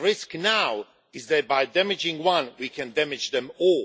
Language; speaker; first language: English; non-native, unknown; Swedish